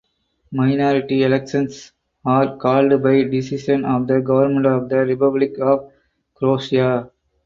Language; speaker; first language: English; non-native, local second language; Tamil